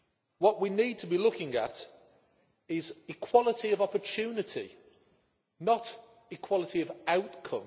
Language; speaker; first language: English; native; English